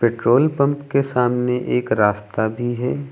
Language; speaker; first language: Hindi; native; Hindi